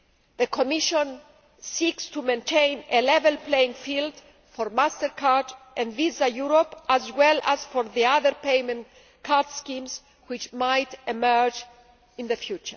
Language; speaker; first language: English; non-native, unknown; Greek